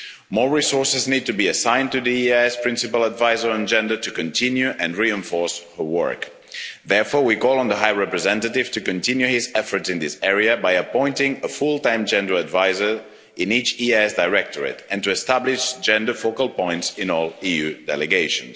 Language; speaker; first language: English; non-native, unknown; Spanish